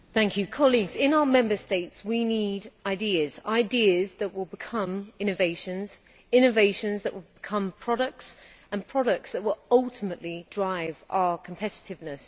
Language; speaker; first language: English; native; English